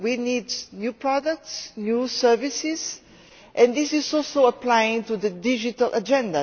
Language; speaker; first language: English; non-native, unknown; Portuguese